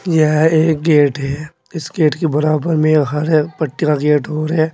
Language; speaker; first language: Hindi; native; Hindi